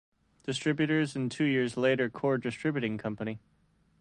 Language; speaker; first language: English; native; English